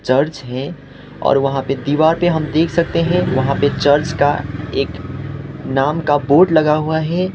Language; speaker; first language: Hindi; non-native, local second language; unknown